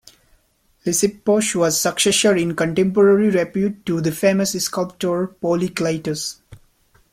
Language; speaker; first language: English; non-native, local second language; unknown